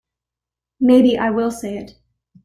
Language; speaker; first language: English; native; English